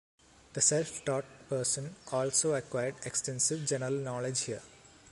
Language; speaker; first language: English; non-native, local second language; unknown